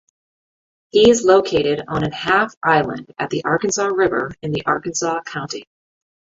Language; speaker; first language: English; native; English